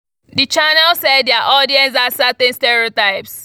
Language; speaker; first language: English; non-native, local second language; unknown